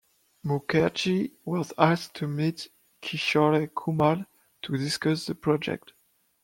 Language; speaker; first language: English; non-native, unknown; French